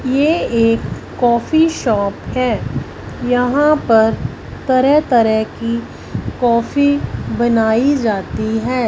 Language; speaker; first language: Hindi; non-native, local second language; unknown